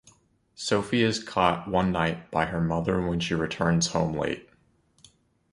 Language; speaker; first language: English; native; English